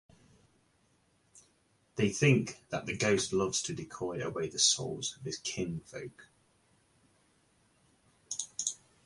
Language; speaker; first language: English; native; English